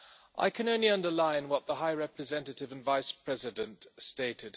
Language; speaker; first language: English; non-native, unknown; German